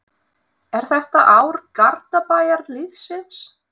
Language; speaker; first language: Icelandic; non-native, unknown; Russian